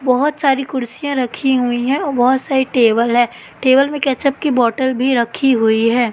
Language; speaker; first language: Hindi; native; Hindi